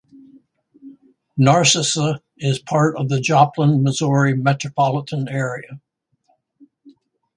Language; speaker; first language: English; native; English